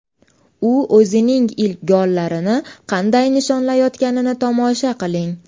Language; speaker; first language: Uzbek; native; Uzbek